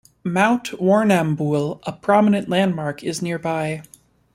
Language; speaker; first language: English; native; English